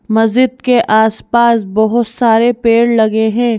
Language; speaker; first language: Hindi; native; Hindi